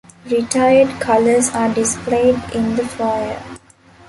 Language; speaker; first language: English; non-native, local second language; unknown